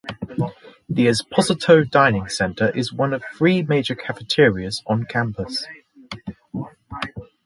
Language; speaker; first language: English; native; English